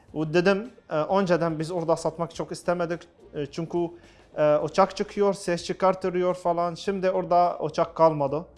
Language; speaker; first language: Turkish; non-native, learner; Arabic